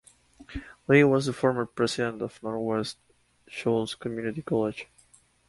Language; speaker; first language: English; native; English